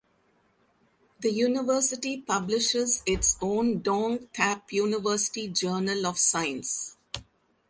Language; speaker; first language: English; non-native, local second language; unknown